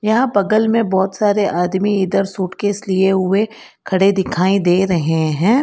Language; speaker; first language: Hindi; non-native, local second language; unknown